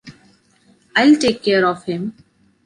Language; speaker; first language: English; non-native, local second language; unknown